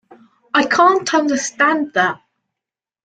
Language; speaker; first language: English; native; English